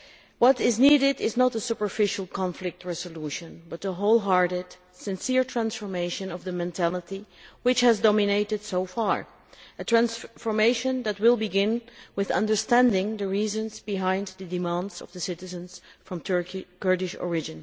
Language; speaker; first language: English; non-native, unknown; Dutch